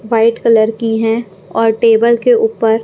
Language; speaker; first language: Hindi; non-native, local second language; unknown